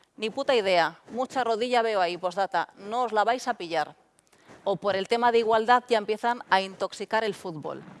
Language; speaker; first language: Spanish; non-native, local second language; Galician